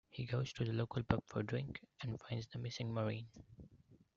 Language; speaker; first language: English; non-native, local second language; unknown